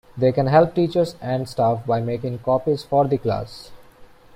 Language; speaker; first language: English; non-native, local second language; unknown